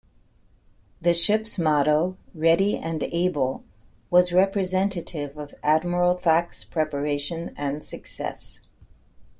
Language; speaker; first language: English; native; English